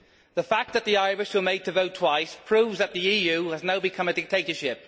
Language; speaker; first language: English; native; English